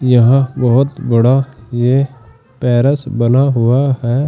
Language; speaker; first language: Hindi; native; Hindi